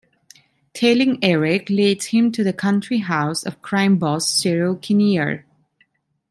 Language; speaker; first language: English; non-native, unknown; Italian